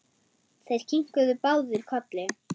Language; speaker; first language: Icelandic; non-native, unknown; German